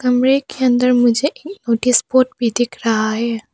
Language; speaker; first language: Hindi; non-native, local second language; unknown